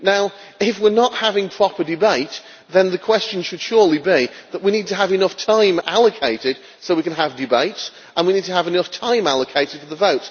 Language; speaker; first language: English; native; English